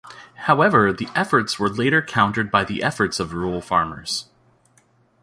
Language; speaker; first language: English; native; English